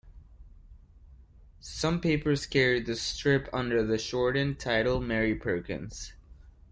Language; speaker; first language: English; non-native, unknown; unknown